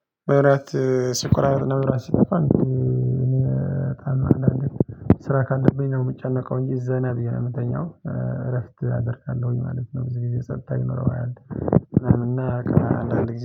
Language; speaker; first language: Amharic; non-native, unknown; Tigrinya